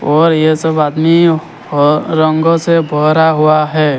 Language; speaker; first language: Hindi; non-native, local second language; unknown